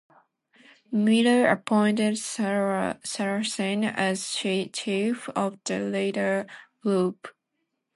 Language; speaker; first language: English; non-native, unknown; Japanese